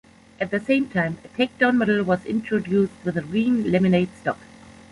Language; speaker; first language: English; non-native, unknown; German